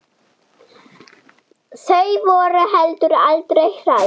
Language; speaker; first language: Icelandic; non-native, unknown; German